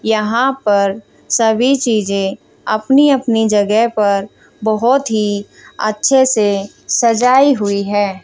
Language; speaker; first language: Hindi; native; Hindi